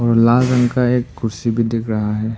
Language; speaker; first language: Hindi; non-native, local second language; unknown